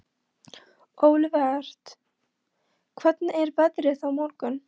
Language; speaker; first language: Icelandic; non-native, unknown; Polish